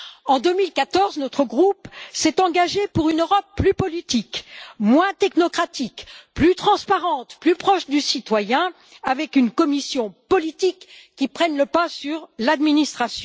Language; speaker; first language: French; native; French